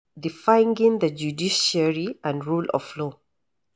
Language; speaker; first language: English; non-native, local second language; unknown